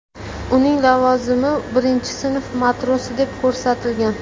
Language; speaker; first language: Uzbek; native; Uzbek